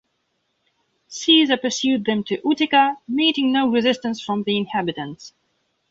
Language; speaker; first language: English; non-native, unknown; Belarusian